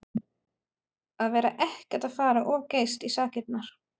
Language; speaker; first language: Icelandic; non-native, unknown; German